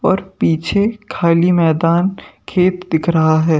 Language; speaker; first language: Hindi; native; Hindi